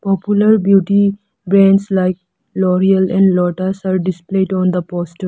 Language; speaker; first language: English; non-native, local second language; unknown